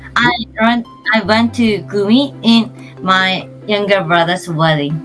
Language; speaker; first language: English; non-native, learner; Korean